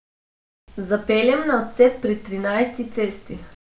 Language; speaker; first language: Slovenian; non-native, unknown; Macedonian